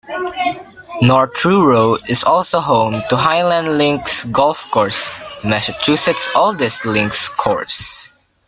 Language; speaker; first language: English; non-native, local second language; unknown